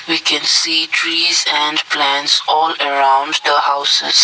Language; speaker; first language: English; non-native, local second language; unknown